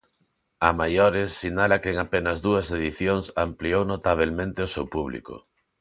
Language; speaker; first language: Galician; non-native, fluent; Spanish